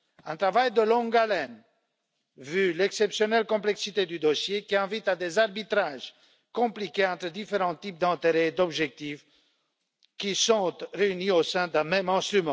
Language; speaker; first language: French; non-native, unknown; Romanian